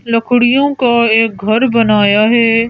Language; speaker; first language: Hindi; native; Hindi